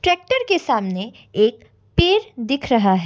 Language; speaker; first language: Hindi; non-native, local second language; Assamese